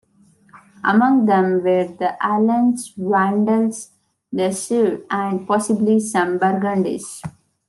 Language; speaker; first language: English; non-native, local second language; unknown